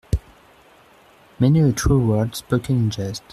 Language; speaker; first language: English; non-native, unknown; French